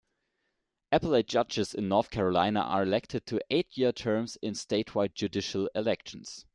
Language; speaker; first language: English; non-native, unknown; German